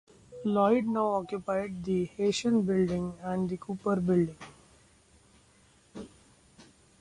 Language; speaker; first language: English; non-native, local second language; Marathi